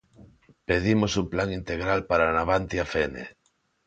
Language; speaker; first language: Galician; non-native, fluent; Spanish